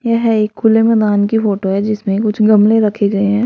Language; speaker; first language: Hindi; native; Hindi